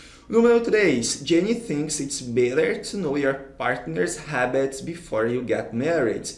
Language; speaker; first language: English; non-native, fluent; Portuguese